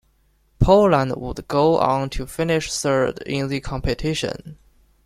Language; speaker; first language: English; non-native, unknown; Chinese